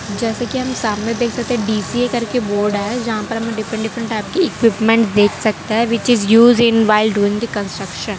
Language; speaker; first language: Hindi; non-native, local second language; Gujarati